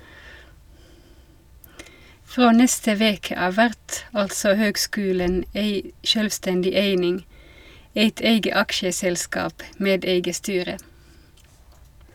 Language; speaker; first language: Norwegian; non-native, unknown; Finnish